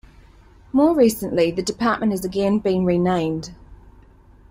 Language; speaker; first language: English; native; English